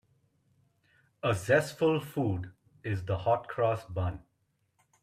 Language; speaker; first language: English; non-native, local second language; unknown